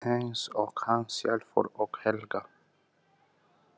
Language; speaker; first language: Icelandic; non-native, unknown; Albanian